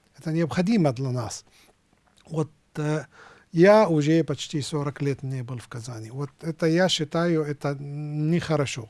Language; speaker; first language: Russian; non-native, fluent; Arabic